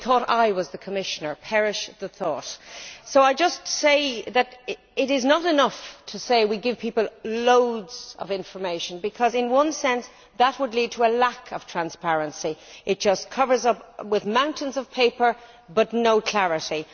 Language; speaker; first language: English; native; English